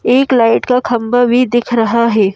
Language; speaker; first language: Hindi; native; Hindi